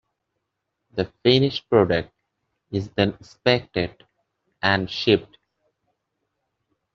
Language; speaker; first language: English; native; English